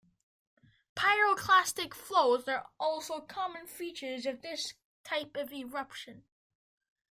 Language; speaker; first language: English; native; English